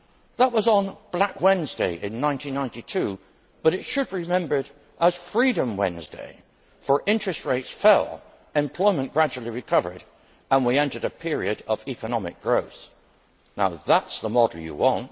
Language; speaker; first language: English; native; English